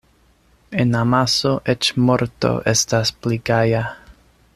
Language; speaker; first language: Esperanto; non-native, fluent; English